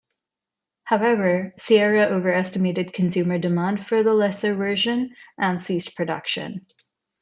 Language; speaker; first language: English; non-native, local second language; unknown